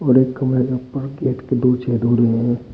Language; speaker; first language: Hindi; native; Hindi